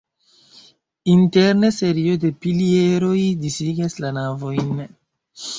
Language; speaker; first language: Esperanto; non-native, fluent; Chinese